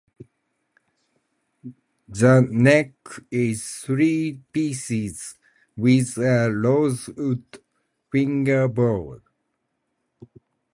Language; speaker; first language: English; non-native, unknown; Japanese